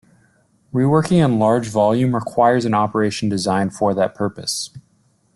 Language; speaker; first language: English; native; English